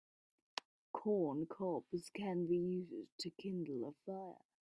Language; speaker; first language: English; native; English